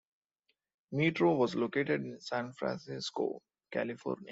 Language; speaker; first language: English; non-native, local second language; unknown